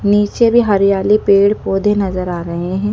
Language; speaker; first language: Hindi; native; Hindi